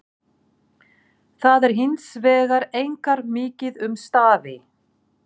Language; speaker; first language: Icelandic; non-native, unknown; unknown